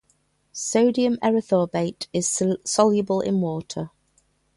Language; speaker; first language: English; native; English